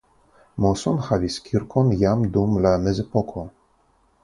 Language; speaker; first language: Esperanto; non-native, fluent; Russian